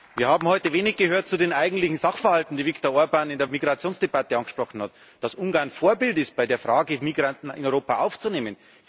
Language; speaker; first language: German; native; German